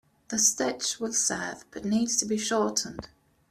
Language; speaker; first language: English; native; English